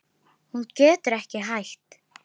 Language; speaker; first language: Icelandic; non-native, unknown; Filipino